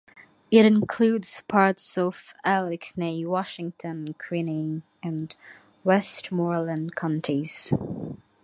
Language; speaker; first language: English; non-native, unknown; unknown